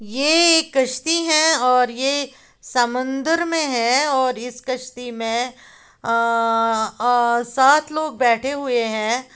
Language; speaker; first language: Hindi; native; Hindi